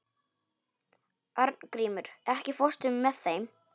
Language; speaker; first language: Icelandic; non-native, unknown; Polish